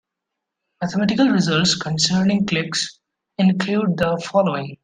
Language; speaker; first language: English; non-native, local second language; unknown